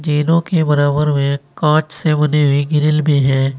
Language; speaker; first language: Hindi; native; Hindi